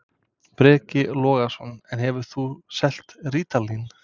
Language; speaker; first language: Icelandic; non-native, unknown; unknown